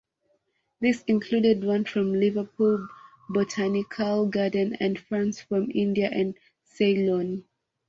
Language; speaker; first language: English; non-native, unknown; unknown